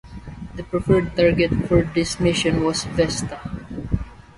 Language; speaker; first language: English; non-native, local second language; Waray